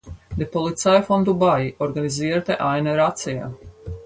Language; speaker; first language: German; non-native, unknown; Latvian